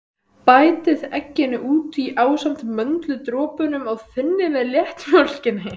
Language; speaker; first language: Icelandic; native; Icelandic